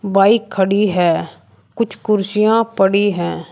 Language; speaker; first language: Hindi; native; Hindi